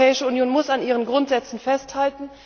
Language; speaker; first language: German; native; German